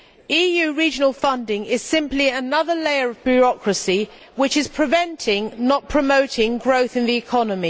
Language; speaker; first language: English; native; English